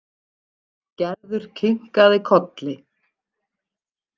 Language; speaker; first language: Icelandic; native; Icelandic